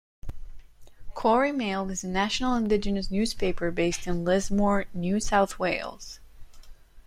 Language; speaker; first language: English; non-native, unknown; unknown